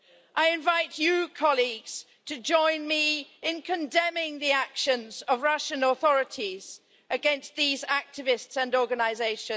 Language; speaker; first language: English; native; English